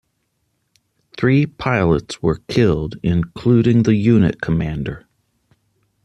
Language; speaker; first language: English; native; English